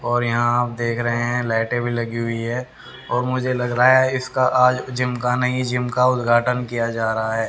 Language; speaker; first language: Hindi; native; Hindi